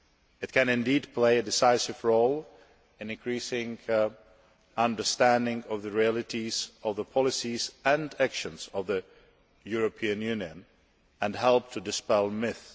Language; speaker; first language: English; non-native, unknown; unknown